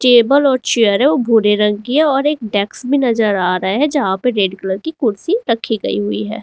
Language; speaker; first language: Hindi; native; Hindi